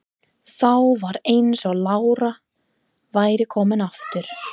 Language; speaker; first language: Icelandic; non-native, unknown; English